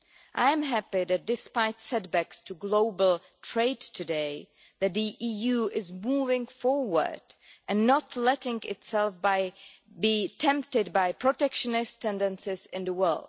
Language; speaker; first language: English; non-native, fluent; Czech